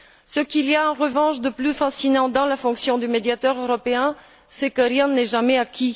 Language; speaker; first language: French; non-native, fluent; Bulgarian